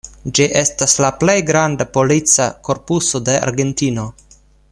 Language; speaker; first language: Esperanto; non-native, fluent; Russian